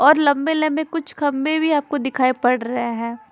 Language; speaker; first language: Hindi; non-native, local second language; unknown